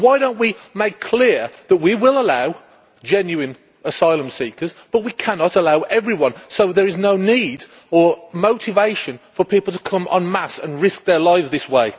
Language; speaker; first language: English; native; English